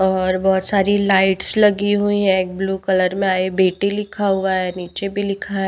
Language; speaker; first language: Hindi; non-native, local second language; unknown